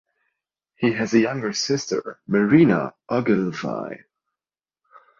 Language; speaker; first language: English; non-native, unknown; German